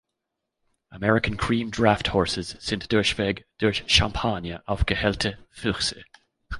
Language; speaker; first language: German; non-native, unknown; English